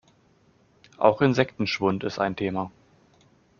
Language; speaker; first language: German; native; German